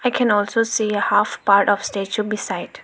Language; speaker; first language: English; non-native, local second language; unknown